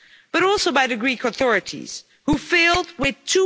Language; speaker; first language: English; non-native, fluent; Dutch